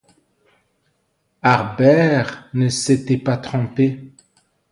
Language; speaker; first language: French; non-native, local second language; Malagasy